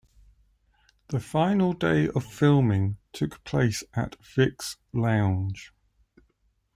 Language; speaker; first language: English; native; English